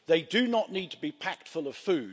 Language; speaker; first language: English; native; English